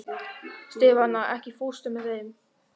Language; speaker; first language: Icelandic; non-native, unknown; German